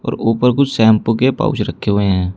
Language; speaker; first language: Hindi; native; Hindi